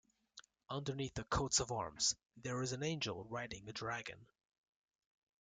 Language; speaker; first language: English; native; English